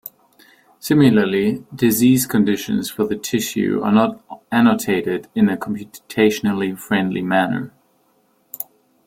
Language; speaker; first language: English; non-native, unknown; German